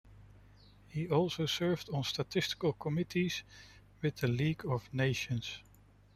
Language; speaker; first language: English; non-native, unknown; Dutch